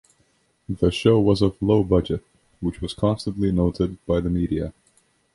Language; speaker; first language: English; non-native, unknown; Estonian